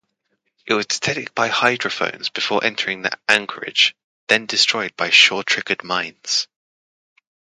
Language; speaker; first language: English; native; English